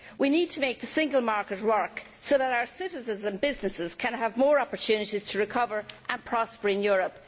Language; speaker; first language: English; native; English